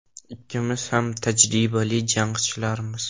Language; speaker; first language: Uzbek; non-native, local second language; Russian